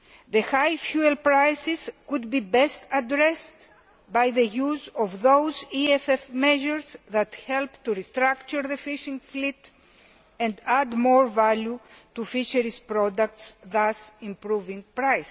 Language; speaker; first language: English; non-native, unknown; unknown